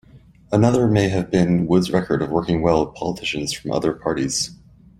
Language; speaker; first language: English; native; English